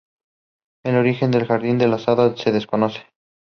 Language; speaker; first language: English; non-native, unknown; Spanish